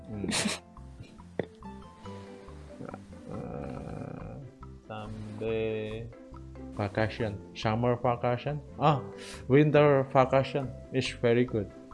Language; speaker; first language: English; non-native, learner; Indonesian